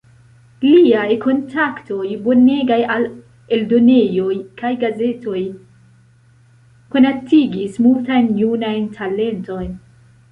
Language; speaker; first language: Esperanto; non-native, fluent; Central Kurdish